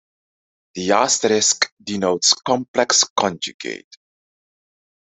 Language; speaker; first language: English; non-native, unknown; Dutch